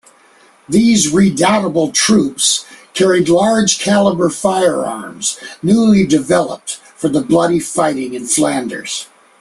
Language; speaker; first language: English; native; English